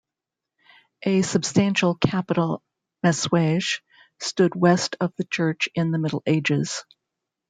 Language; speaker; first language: English; native; English